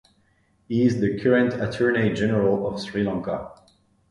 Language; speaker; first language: English; non-native, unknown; French